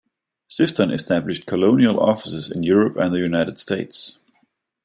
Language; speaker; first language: English; non-native, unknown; Danish